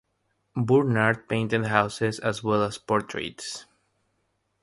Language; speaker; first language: English; non-native, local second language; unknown